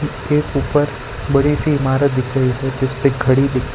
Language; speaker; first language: Hindi; non-native, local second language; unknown